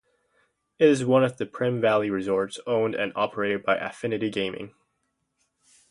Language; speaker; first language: English; native; English